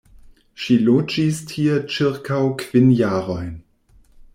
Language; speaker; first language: Esperanto; non-native, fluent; German